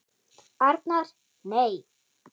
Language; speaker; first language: Icelandic; non-native, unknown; German